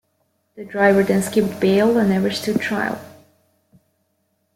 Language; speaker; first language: English; native; English